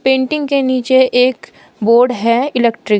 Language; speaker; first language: Hindi; native; Hindi